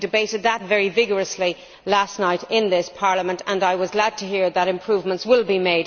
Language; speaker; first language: English; native; English